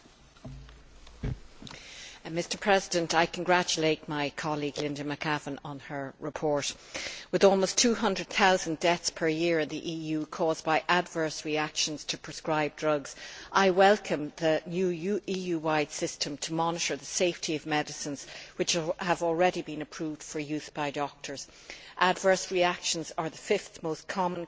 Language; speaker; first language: English; native; English